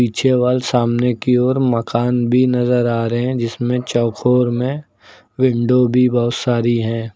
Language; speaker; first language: Hindi; native; Hindi